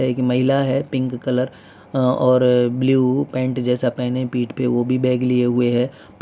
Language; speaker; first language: Hindi; non-native, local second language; Gujarati